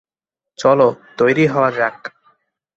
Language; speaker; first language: Bangla; non-native, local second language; Chittagonian